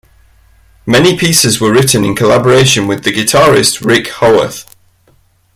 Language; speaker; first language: English; native; English